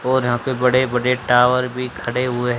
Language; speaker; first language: Hindi; native; Hindi